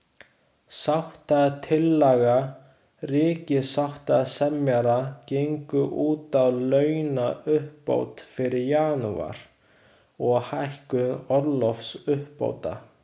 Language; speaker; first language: Icelandic; non-native, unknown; Chinese